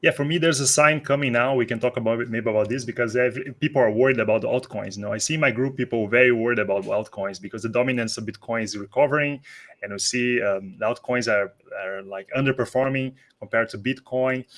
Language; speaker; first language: English; non-native, fluent; Portuguese